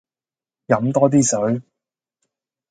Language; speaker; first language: Cantonese; native; Cantonese